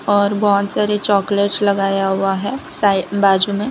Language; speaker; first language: Hindi; non-native, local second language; Gujarati